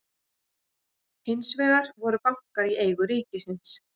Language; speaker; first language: Icelandic; native; Icelandic